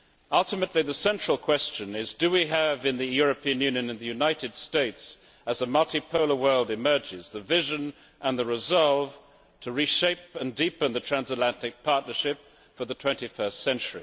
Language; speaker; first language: English; native; English